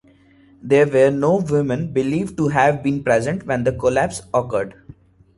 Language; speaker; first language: English; non-native, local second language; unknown